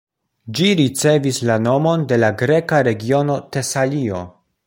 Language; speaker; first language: Esperanto; non-native, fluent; Polish